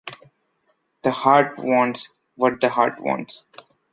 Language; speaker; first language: English; non-native, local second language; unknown